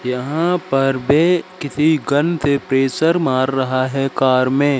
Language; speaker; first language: Hindi; native; Hindi